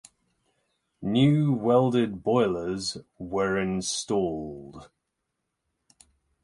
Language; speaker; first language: English; native; English